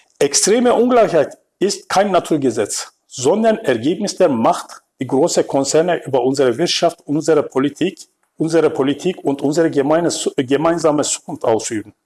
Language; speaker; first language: German; non-native, fluent; Turkish